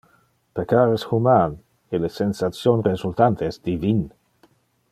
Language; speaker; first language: Interlingua; non-native, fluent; Dutch